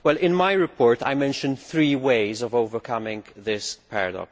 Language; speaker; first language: English; non-native, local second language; Maltese